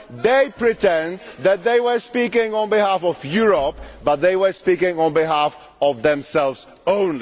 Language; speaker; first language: English; non-native, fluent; Czech